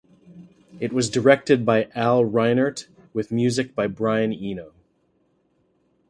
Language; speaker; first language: English; native; English